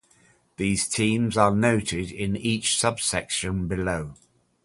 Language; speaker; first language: English; native; English